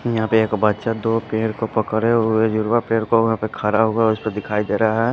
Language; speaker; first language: Hindi; non-native, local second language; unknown